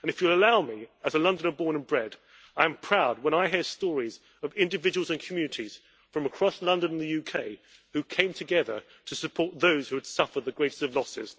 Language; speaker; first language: English; native; English